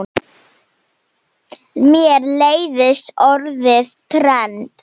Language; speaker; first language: Icelandic; non-native, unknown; Slovenian